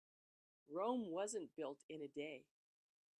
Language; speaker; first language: English; native; English